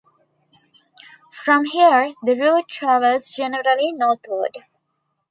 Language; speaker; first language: English; non-native, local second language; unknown